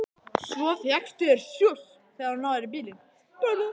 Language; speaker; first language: Icelandic; native; Icelandic